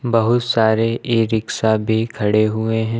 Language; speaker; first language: Hindi; native; Hindi